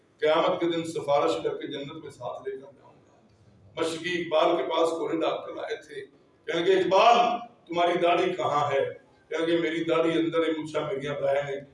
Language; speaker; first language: Urdu; non-native, local second language; Punjabi